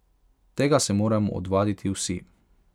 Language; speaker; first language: Slovenian; non-native, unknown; Hungarian